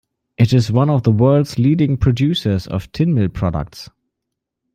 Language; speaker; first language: English; non-native, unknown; German